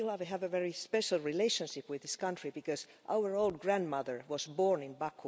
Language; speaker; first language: English; non-native, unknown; Finnish